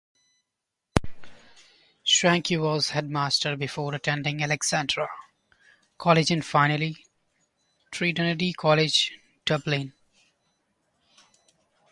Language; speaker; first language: English; non-native, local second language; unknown